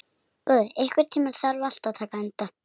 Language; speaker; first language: Icelandic; native; Icelandic